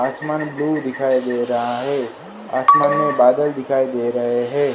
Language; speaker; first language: Hindi; non-native, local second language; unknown